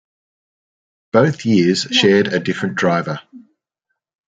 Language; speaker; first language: English; native; English